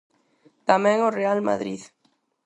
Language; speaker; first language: Galician; non-native, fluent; Spanish